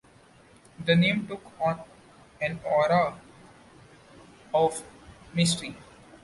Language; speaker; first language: English; non-native, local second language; Marathi